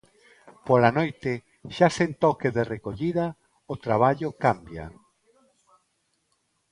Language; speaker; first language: Galician; non-native, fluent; Spanish